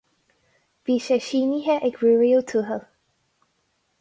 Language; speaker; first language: Irish; non-native, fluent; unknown